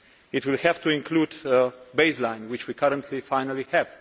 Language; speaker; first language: English; non-native, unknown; Slovenian